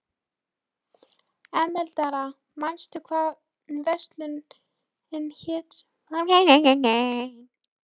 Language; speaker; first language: Icelandic; non-native, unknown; Polish